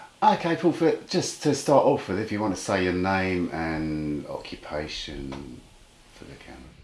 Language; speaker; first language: English; native; English